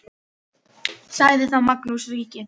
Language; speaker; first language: Icelandic; non-native, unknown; Filipino